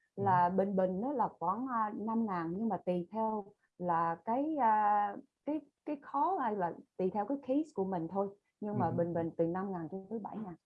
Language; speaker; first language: Vietnamese; early bilingual, other home language; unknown